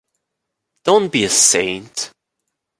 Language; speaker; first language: English; non-native, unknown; French